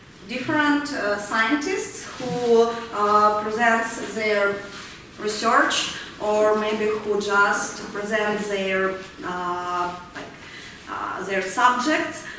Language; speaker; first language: English; non-native, learner; Ukrainian